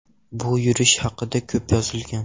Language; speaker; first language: Uzbek; non-native, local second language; Russian